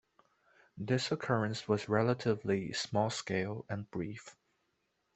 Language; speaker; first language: English; non-native, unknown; Chinese